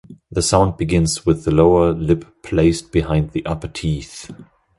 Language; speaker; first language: English; non-native, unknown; German